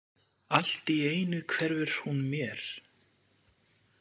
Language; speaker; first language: Icelandic; non-native, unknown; French